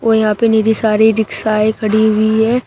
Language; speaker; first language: Hindi; native; Hindi